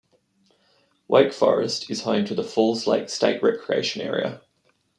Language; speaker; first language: English; native; English